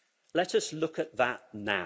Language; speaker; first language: English; native; English